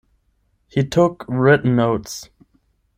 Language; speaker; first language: English; non-native, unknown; German